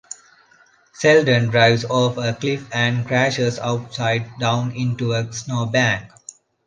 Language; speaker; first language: English; non-native, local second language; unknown